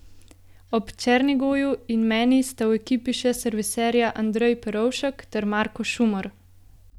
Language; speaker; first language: Slovenian; native; Slovenian